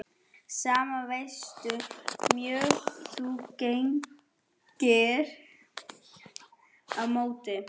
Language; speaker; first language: Icelandic; non-native, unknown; German